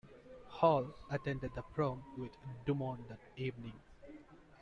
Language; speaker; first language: English; non-native, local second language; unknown